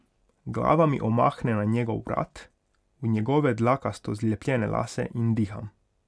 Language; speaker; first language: Slovenian; non-native, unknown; Hungarian